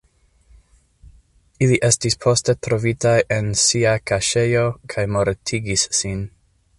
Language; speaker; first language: Esperanto; non-native, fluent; English